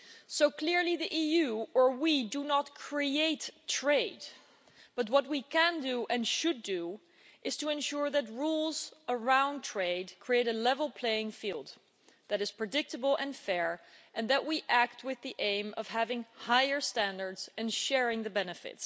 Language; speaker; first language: English; non-native, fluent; Dutch